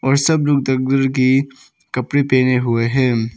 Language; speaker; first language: Hindi; early bilingual, other home language; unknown